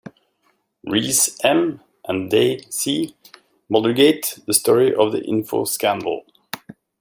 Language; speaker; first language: English; native; English